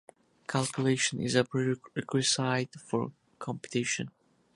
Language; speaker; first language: English; non-native, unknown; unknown